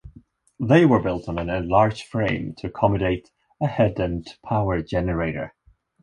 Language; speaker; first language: English; non-native, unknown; Swedish